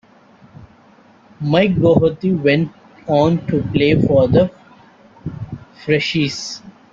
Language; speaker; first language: English; native; English